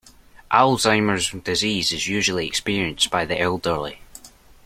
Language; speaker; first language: English; native; English